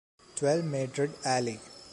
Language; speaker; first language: English; non-native, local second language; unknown